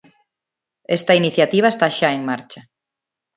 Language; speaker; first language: Galician; non-native, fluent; Spanish